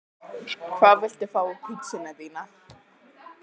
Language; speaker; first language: Icelandic; native; Icelandic